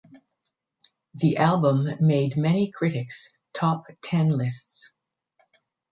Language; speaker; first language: English; native; English